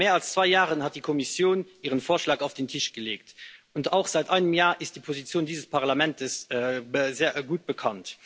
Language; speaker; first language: German; non-native, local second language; Luxembourgish